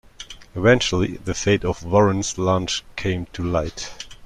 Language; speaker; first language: English; non-native, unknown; German